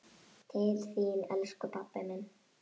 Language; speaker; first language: Icelandic; native; Icelandic